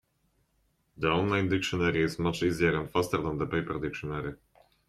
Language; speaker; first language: English; native; English